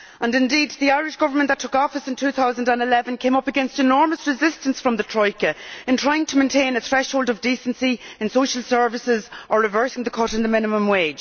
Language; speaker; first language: English; native; English